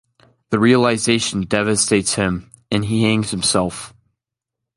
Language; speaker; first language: English; native; English